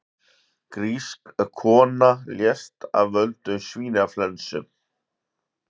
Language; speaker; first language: Icelandic; native; Icelandic